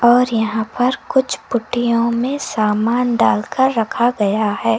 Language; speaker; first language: Hindi; non-native, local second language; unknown